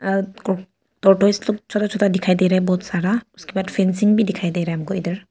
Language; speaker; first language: Hindi; non-native, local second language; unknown